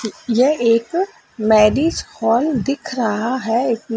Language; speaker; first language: Hindi; native; Hindi